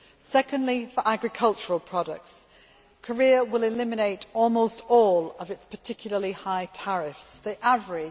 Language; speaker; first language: English; non-native, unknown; Greek